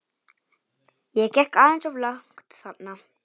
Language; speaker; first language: Icelandic; non-native, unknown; Polish